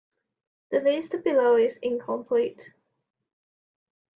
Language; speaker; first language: English; non-native, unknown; Chinese